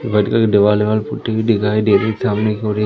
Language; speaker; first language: Hindi; native; Hindi